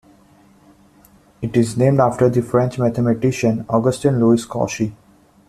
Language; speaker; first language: English; non-native, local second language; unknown